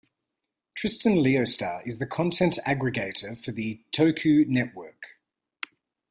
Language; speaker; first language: English; native; English